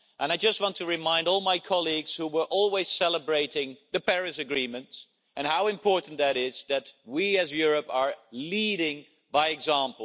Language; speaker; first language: English; non-native, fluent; Dutch